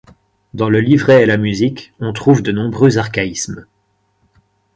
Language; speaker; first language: French; native; French